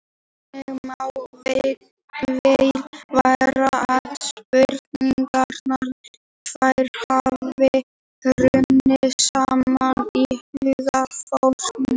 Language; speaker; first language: Icelandic; native; Icelandic